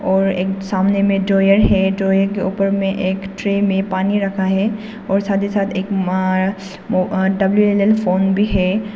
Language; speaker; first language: Hindi; non-native, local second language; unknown